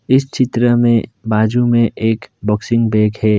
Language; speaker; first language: Hindi; non-native, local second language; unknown